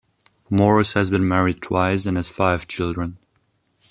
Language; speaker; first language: English; non-native, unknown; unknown